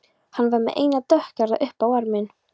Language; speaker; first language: Icelandic; non-native, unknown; Polish